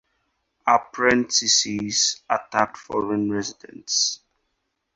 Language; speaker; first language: English; non-native, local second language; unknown